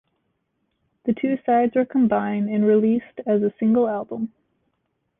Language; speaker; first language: English; native; English